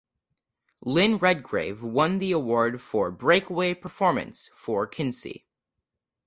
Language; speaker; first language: English; native; English